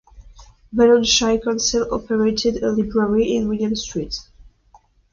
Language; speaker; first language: English; non-native, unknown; French